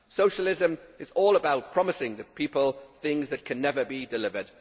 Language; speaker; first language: English; native; English